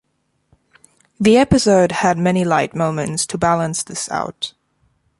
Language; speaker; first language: English; non-native, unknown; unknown